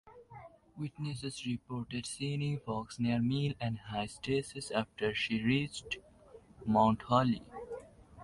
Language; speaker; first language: English; non-native, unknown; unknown